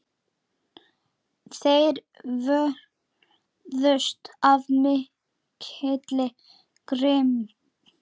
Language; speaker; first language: Icelandic; native; Icelandic